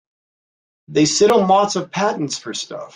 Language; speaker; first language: English; native; English